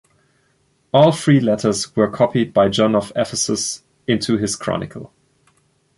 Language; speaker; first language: English; non-native, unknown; German